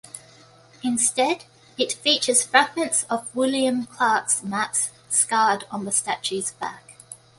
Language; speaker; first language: English; native; English